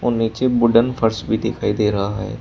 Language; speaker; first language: Hindi; native; Hindi